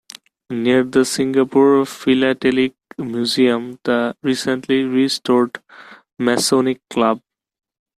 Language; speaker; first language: English; non-native, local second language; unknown